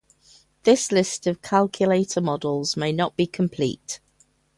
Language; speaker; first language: English; native; English